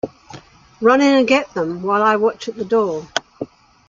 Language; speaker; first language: English; native; English